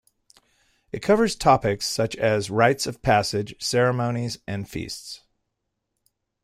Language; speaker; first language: English; native; English